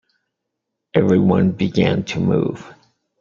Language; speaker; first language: English; native; English